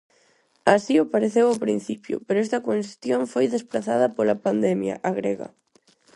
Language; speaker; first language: Galician; non-native, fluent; Spanish